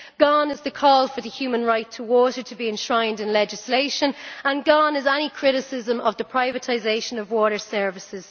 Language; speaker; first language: English; native; English